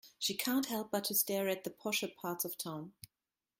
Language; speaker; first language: English; non-native, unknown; German